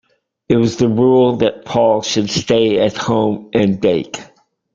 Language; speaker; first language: English; native; English